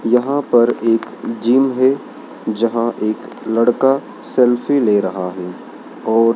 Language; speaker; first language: Hindi; native; Hindi